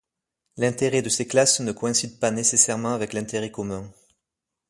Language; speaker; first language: French; native; French